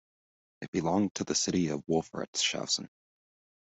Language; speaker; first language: English; native; English